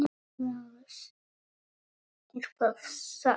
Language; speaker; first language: Icelandic; non-native, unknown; Polish